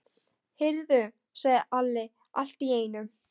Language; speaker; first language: Icelandic; non-native, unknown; Polish